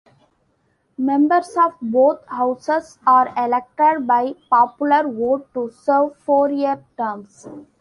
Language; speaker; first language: English; non-native, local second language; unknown